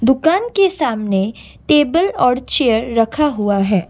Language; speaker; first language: Hindi; non-native, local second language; Assamese